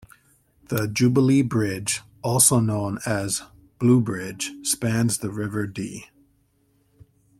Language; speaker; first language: English; native; English